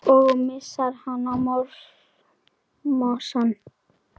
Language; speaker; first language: Icelandic; native; Icelandic